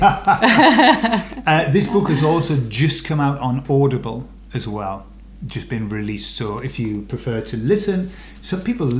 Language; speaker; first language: English; native; English